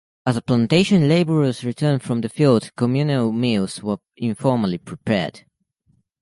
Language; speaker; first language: English; native; English